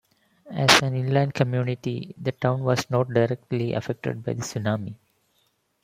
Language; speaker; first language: English; non-native, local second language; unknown